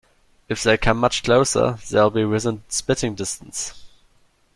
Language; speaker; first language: English; non-native, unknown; German